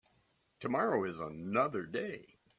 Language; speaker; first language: English; native; English